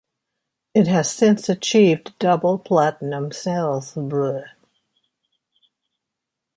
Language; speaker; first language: English; native; English